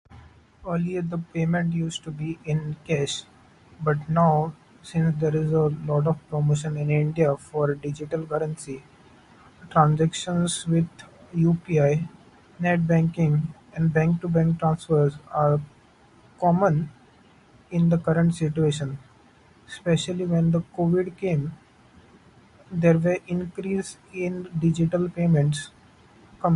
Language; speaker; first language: English; non-native, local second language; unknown